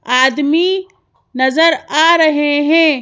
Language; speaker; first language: Hindi; native; Hindi